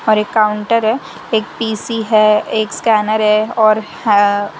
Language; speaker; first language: Hindi; non-native, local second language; Gujarati